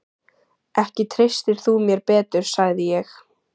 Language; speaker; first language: Icelandic; native; Icelandic